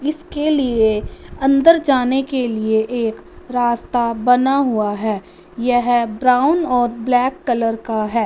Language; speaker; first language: Hindi; non-native, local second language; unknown